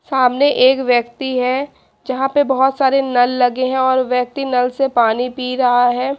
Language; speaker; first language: Hindi; native; Hindi